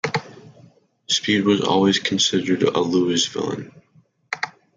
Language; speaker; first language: English; native; English